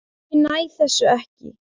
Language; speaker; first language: Icelandic; native; Icelandic